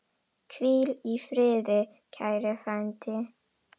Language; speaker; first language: Icelandic; non-native, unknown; Indonesian